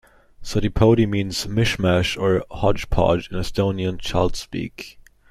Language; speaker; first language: English; native; English